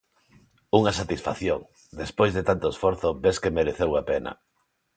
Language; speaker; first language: Galician; non-native, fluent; Spanish